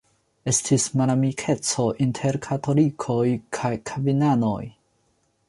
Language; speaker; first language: Esperanto; non-native, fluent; Chinese